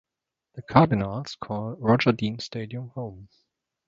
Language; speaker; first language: English; native; English